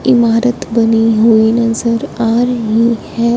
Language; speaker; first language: Hindi; non-native, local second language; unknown